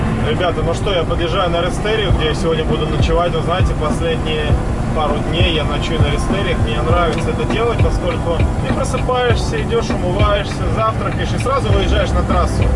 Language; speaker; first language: Russian; native; Russian